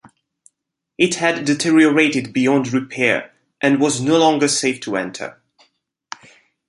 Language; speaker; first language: English; non-native, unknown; Italian